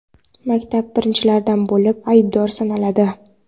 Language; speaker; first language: Uzbek; non-native, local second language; Kara-Kalpak